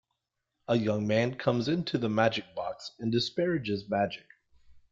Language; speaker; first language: English; native; English